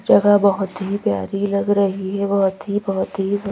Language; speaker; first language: Hindi; native; Hindi